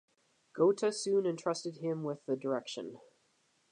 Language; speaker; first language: English; native; English